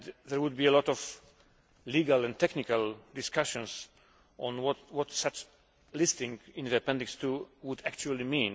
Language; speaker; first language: English; non-native, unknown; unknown